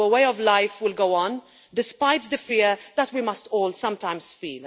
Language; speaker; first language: English; non-native, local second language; Maltese